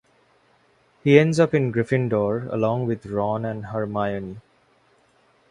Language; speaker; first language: English; non-native, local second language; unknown